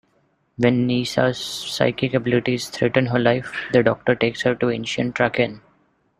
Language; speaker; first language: English; non-native, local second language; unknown